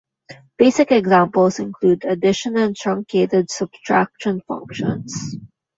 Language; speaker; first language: English; non-native, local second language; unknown